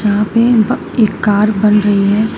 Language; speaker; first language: Hindi; native; Hindi